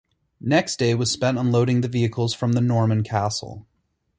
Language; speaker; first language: English; native; English